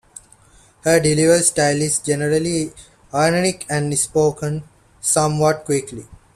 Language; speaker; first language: English; non-native, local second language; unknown